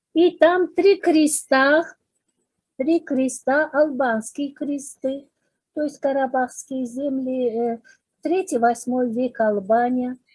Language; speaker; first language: Russian; non-native, local second language; Azerbaijani